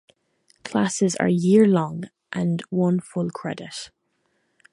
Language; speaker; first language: English; native; English